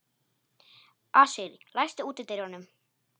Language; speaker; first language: Icelandic; non-native, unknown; Polish